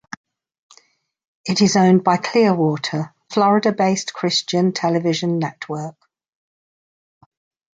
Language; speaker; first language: English; native; English